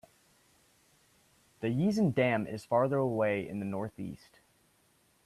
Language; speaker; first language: English; native; English